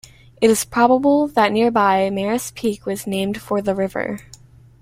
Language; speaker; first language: English; native; English